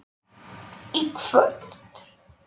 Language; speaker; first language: Icelandic; non-native, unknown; Polish